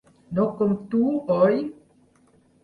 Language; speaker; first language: Catalan; non-native, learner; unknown